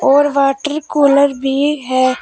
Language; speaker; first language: Hindi; native; Hindi